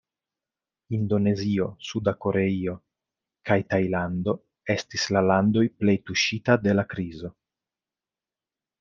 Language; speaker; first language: Esperanto; non-native, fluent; Italian